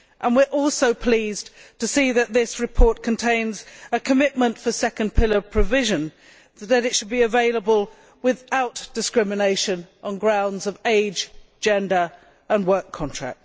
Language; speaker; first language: English; native; English